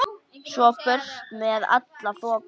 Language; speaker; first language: Icelandic; native; Icelandic